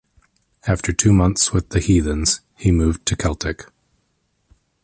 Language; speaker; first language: English; native; English